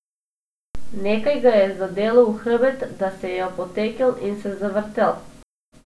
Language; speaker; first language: Slovenian; non-native, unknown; Macedonian